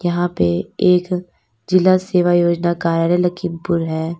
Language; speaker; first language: Hindi; native; Hindi